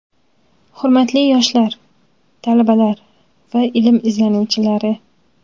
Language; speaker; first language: Uzbek; native; Uzbek